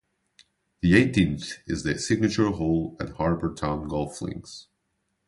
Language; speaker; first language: English; non-native, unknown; Portuguese